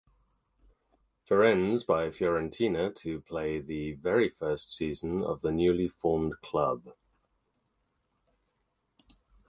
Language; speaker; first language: English; native; English